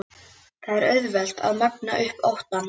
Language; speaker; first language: Icelandic; native; Icelandic